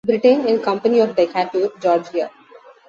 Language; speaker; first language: English; non-native, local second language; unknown